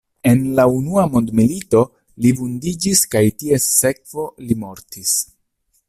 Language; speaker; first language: Esperanto; non-native, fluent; Italian